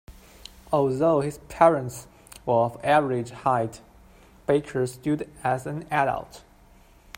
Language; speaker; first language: English; non-native, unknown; Chinese